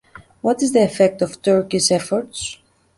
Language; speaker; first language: English; native; English